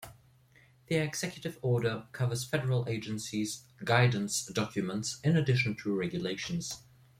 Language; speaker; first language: English; non-native, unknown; German